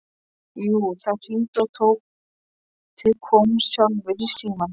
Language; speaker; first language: Icelandic; non-native, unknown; Polish